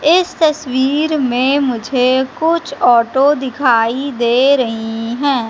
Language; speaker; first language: Hindi; native; Hindi